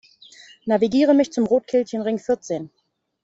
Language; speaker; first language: German; native; German